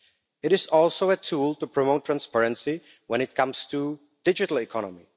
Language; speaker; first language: English; non-native, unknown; Czech